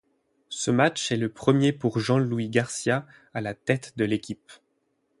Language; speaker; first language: French; native; French